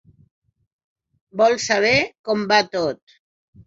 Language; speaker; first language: Catalan; non-native, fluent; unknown